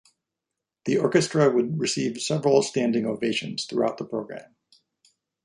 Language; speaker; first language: English; native; English